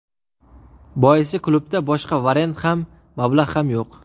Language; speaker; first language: Uzbek; native; Uzbek